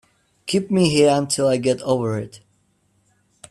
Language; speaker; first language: English; native; English